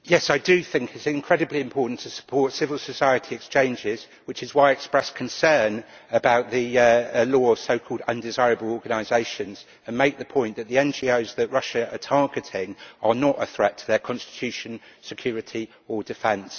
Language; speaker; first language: English; native; English